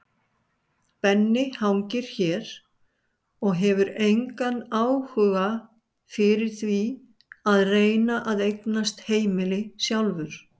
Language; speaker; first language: Icelandic; native; Icelandic